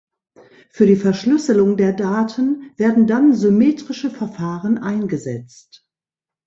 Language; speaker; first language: German; native; German